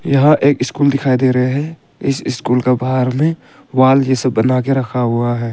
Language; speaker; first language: Hindi; non-native, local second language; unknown